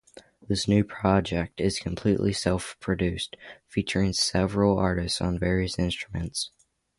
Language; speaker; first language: English; native; English